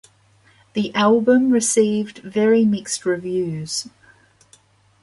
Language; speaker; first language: English; native; English